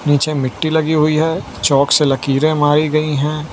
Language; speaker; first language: Hindi; non-native, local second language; Gujarati